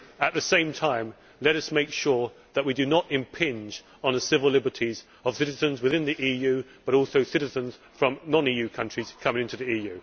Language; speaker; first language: English; native; English